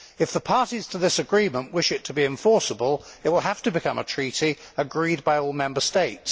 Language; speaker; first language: English; native; English